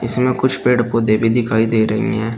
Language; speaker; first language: Hindi; native; Hindi